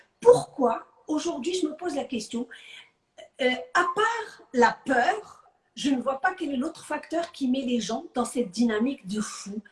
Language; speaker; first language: French; non-native, local second language; Arabic